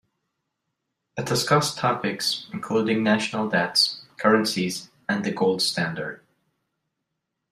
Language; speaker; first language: English; non-native, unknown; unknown